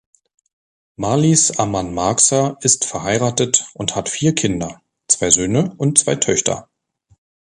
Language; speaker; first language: German; native; German